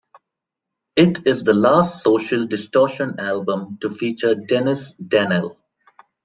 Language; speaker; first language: English; non-native, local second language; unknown